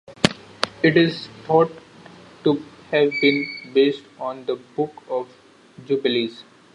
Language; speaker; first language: English; non-native, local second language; Marathi